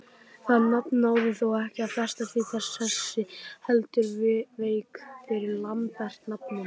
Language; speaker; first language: Icelandic; native; Icelandic